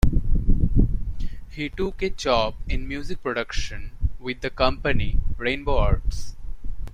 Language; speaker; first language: English; non-native, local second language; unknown